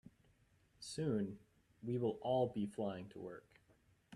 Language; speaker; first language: English; native; English